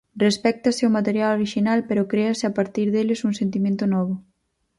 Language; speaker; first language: Galician; native; Galician